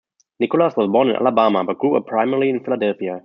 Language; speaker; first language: English; non-native, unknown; German